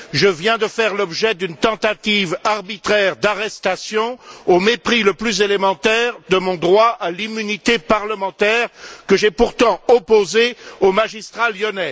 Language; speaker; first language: French; native; French